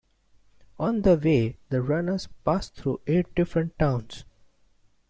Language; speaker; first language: English; non-native, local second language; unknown